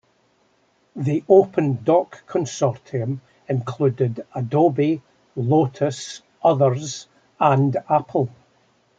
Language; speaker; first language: English; native; English